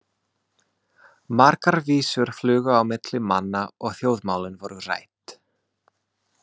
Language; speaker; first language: Icelandic; non-native, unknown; English